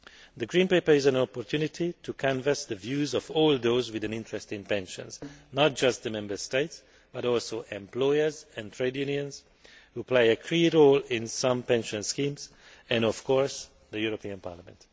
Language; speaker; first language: English; non-native, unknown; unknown